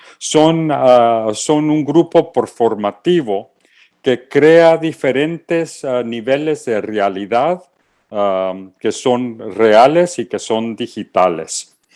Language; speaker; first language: Spanish; early bilingual, heritage; English